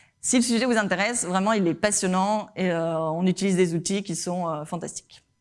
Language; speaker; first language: French; non-native, fluent; Spanish